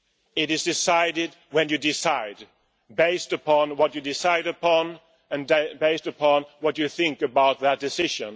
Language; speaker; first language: English; non-native, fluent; Swedish